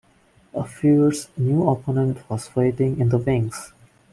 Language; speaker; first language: English; non-native, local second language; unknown